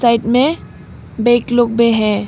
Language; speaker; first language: Hindi; early bilingual, other home language; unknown